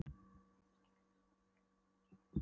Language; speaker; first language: Icelandic; non-native, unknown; Polish